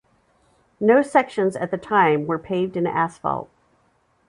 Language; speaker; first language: English; native; English